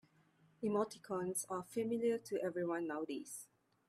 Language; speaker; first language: English; non-native, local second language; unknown